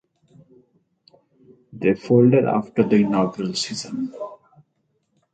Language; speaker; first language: English; non-native, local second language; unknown